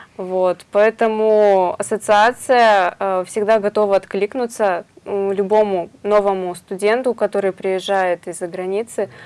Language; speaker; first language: Russian; native; Russian